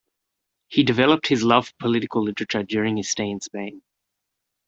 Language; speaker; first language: English; native; English